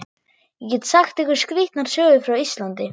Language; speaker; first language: Icelandic; non-native, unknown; German